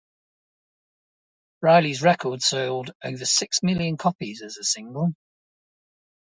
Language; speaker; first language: English; native; English